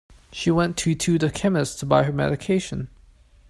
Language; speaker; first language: English; non-native, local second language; Cantonese